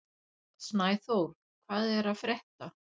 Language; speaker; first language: Icelandic; non-native, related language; Danish